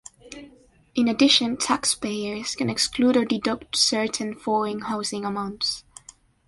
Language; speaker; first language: English; non-native, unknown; Spanish